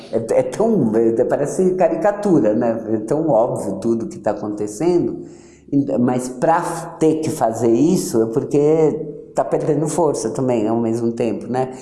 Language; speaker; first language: Portuguese; early bilingual, other home language; Yiddish